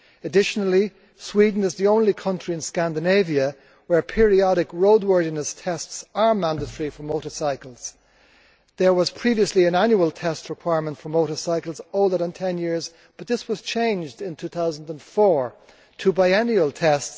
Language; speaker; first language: English; native; English